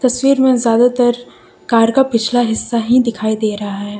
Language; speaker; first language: Hindi; native; Hindi